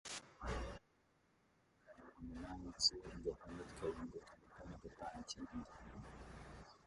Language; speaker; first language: English; non-native, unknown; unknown